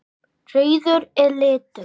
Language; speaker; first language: Icelandic; native; Icelandic